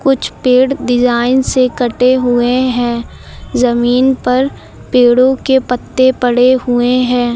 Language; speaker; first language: Hindi; native; Hindi